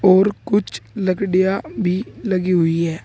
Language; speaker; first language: Hindi; native; Hindi